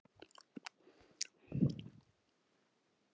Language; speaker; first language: Icelandic; native; Icelandic